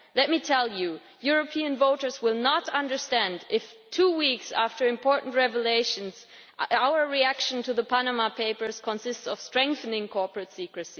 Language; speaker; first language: English; non-native, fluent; German